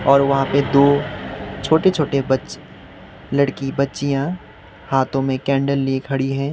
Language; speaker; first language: Hindi; non-native, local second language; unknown